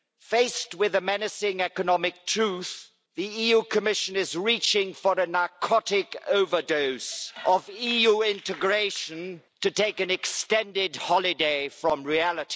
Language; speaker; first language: English; non-native, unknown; German